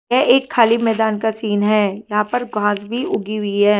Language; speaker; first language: Hindi; non-native, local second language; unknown